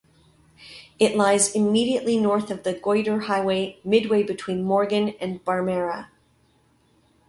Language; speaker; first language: English; native; English